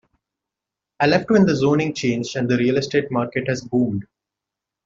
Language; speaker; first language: English; non-native, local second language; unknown